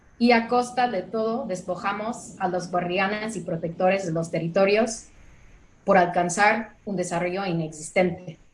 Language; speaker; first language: Spanish; non-native, fluent; English